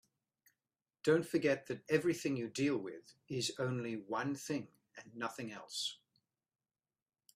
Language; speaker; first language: English; native; English